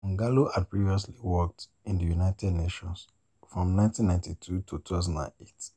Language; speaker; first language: English; non-native, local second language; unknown